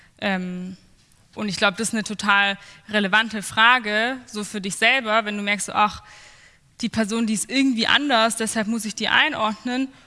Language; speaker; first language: German; native; German